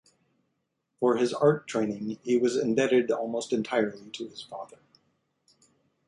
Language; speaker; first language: English; native; English